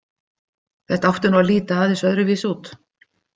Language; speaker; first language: Icelandic; native; Icelandic